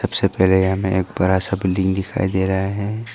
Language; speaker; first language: Hindi; non-native, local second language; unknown